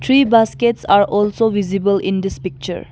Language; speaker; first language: English; non-native, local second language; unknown